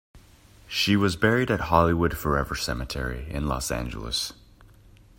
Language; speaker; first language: English; native; English